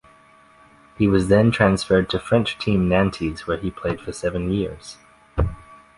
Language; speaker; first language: English; native; English